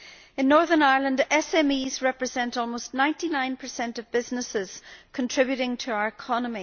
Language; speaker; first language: English; native; English